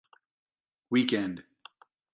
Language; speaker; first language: English; native; English